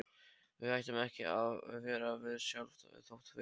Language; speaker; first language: Icelandic; non-native, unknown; Polish